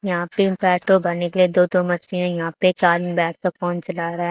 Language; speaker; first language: Hindi; native; Hindi